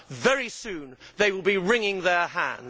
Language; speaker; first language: English; native; English